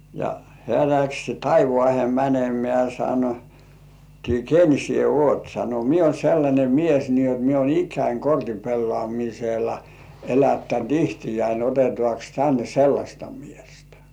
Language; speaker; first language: Finnish; native; Finnish